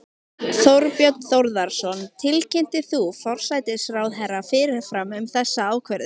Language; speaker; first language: Icelandic; native; Icelandic